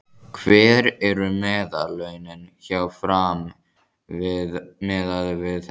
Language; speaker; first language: Icelandic; native; Icelandic